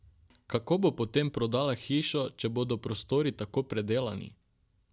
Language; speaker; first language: Slovenian; non-native, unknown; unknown